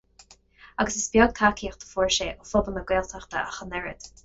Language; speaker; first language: Irish; non-native, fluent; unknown